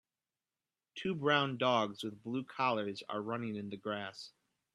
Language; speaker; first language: English; native; English